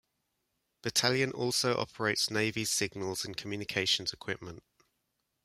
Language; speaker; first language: English; native; English